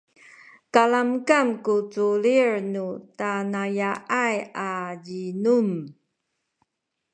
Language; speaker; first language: Sakizaya; non-native, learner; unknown